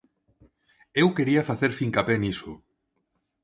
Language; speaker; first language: Galician; non-native, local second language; Spanish